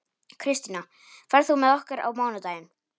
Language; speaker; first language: Icelandic; non-native, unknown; Polish